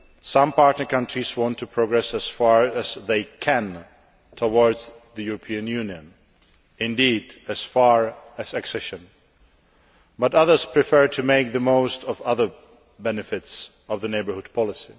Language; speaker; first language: English; non-native, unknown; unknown